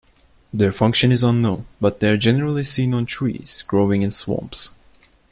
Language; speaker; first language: English; non-native, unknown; Turkish